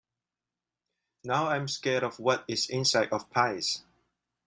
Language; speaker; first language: English; non-native, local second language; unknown